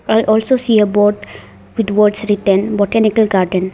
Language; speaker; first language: English; non-native, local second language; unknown